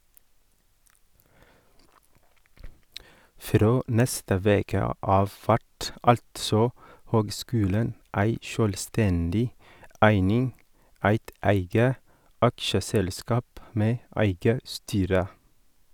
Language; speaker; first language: Norwegian; non-native, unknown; Oromo